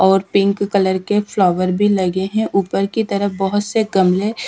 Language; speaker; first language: Hindi; non-native, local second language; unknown